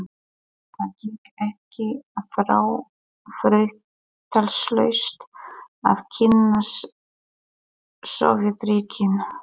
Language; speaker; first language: Icelandic; non-native, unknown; Polish